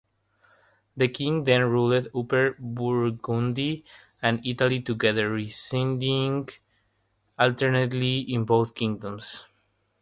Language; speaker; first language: English; non-native, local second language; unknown